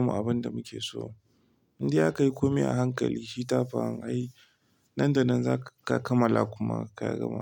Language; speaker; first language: Hausa; non-native, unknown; Igbo